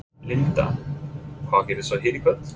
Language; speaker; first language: Icelandic; non-native, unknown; English